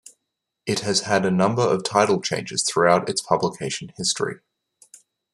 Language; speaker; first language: English; native; English